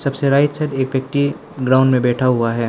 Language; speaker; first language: Hindi; non-native, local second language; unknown